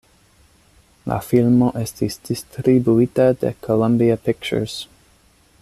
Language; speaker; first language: Esperanto; non-native, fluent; English